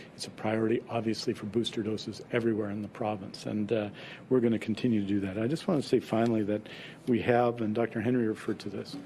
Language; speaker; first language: English; native; English